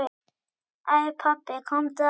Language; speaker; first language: Icelandic; native; Icelandic